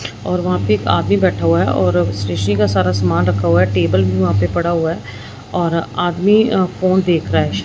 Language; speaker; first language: Hindi; non-native, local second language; Punjabi